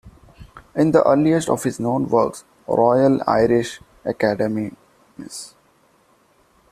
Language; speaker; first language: English; non-native, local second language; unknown